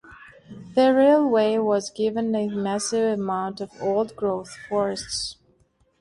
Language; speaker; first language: English; non-native, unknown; Turkmen